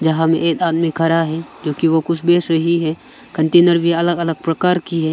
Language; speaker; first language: Hindi; non-native, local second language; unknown